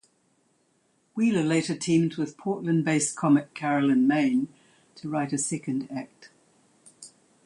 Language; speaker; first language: English; native; English